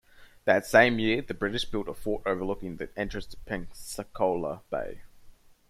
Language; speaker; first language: English; native; English